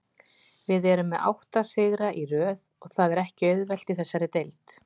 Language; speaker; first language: Icelandic; native; Icelandic